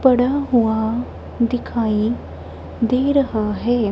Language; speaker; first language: Hindi; non-native, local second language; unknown